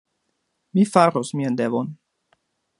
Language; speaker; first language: Esperanto; non-native, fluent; German